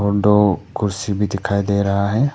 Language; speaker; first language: Hindi; non-native, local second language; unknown